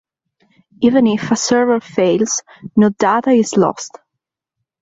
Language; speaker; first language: English; non-native, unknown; Italian